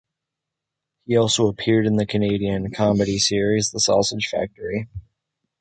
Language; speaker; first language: English; native; English